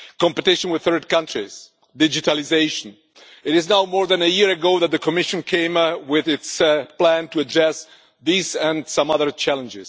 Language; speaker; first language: English; non-native, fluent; Czech